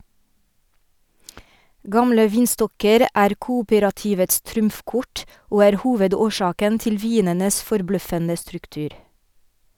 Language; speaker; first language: Norwegian; non-native, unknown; French